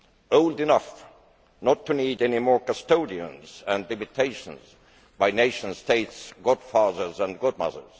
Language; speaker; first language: English; non-native, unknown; Estonian